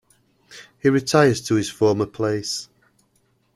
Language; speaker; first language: English; native; English